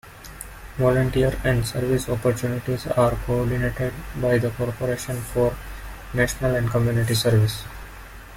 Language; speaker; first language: English; non-native, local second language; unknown